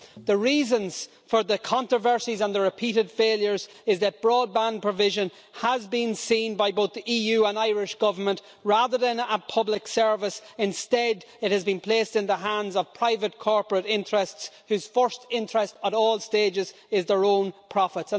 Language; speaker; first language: English; native; English